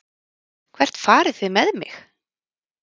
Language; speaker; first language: Icelandic; native; Icelandic